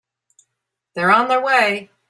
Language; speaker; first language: English; native; English